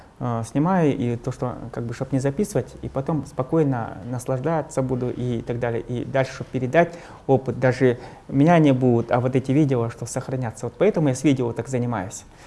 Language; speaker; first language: Russian; non-native, local second language; Evenki